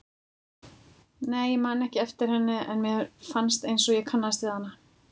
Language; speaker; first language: Icelandic; native; Icelandic